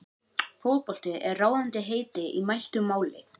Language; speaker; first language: Icelandic; native; Icelandic